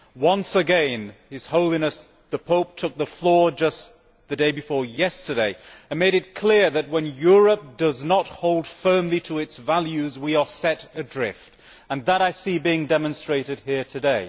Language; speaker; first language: English; native; English